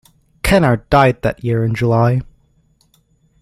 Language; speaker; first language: English; native; English